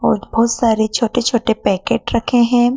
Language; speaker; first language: Hindi; native; Hindi